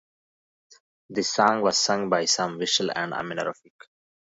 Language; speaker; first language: English; non-native, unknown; Pashto